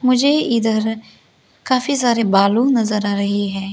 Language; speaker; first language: Hindi; early bilingual, other home language; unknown